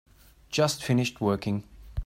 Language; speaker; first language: English; non-native, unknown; German